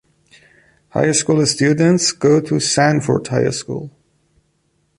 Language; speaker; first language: English; non-native, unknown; Persian